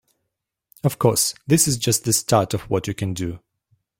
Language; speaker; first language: English; native; English